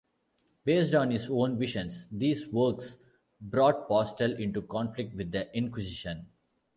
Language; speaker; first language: English; non-native, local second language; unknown